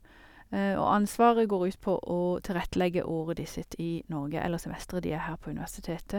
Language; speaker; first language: Norwegian; native; Norwegian